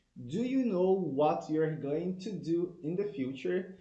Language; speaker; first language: English; non-native, fluent; Portuguese